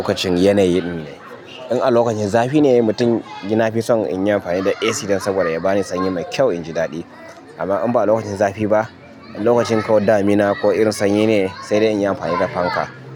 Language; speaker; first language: Hausa; native; Hausa